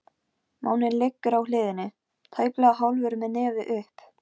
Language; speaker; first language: Icelandic; non-native, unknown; Polish